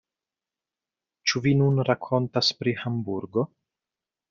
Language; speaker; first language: Esperanto; non-native, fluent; Italian